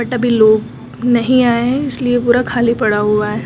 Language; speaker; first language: Hindi; native; Hindi